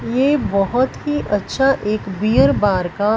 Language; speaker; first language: Hindi; non-native, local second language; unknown